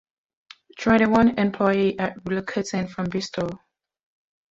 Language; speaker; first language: English; native; English